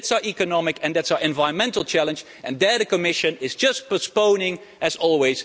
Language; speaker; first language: English; non-native, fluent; Dutch